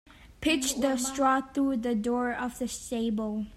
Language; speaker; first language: English; non-native, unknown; Hakha Chin